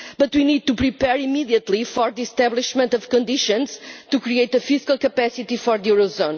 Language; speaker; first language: English; non-native, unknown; Portuguese